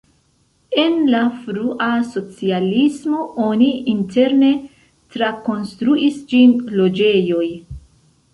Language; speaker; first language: Esperanto; non-native, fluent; Central Kurdish